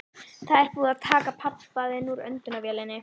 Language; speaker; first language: Icelandic; native; Icelandic